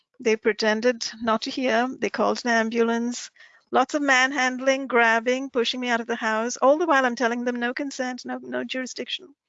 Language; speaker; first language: English; non-native, local second language; Tamil